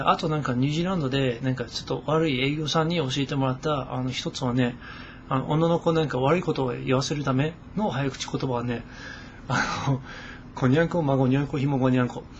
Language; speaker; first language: Japanese; non-native, fluent; English